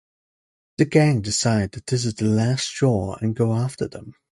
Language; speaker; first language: English; native; English